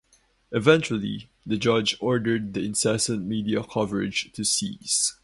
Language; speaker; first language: English; non-native, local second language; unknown